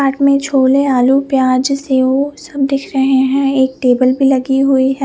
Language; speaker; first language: Hindi; non-native, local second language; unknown